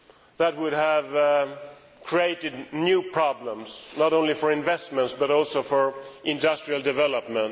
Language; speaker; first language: English; non-native, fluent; Swedish